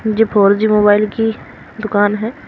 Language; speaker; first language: Hindi; native; Hindi